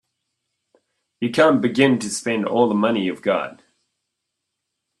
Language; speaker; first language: English; native; English